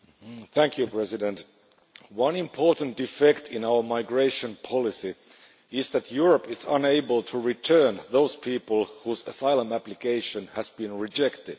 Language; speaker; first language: English; non-native, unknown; Finnish